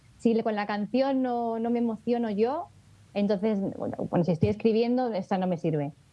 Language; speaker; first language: Spanish; native; Spanish